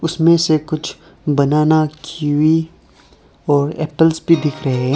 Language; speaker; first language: Hindi; non-native, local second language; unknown